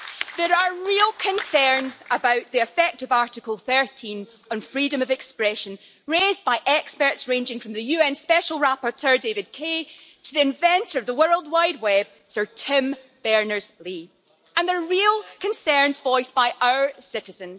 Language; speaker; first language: English; native; English